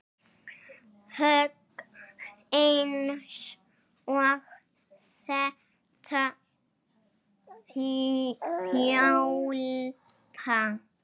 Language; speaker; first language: Icelandic; native; Icelandic